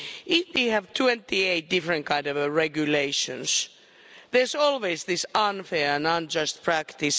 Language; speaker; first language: English; non-native, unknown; Finnish